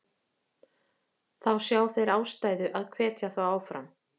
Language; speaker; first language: Icelandic; native; Icelandic